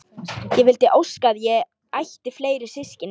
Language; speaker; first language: Icelandic; non-native, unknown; Lithuanian